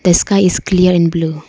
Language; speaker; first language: English; non-native, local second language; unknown